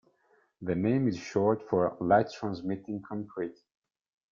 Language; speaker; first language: English; non-native, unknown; Italian